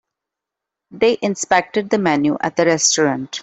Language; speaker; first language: English; non-native, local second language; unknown